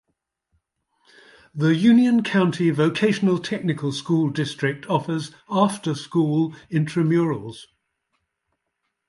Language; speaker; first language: English; native; English